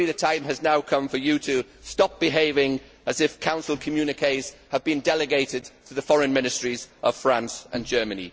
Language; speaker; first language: English; native; English